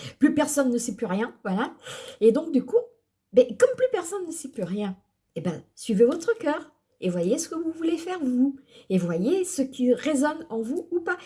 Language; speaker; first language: French; early bilingual, other home language; Portuguese